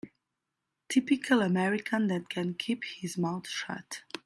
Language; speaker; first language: English; native; English